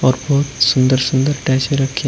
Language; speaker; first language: Hindi; native; Hindi